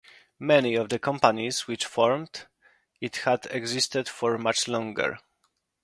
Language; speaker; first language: English; non-native, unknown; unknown